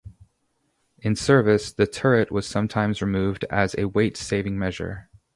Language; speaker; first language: English; native; English